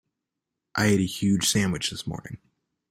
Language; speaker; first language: English; non-native, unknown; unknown